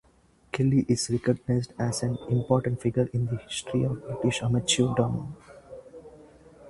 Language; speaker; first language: English; non-native, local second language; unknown